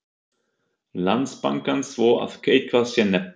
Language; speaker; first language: Icelandic; non-native, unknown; German